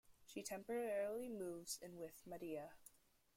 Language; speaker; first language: English; native; English